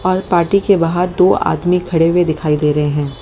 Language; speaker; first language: Hindi; native; Hindi